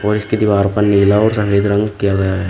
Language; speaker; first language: Hindi; native; Hindi